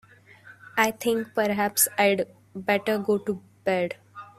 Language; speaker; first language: English; non-native, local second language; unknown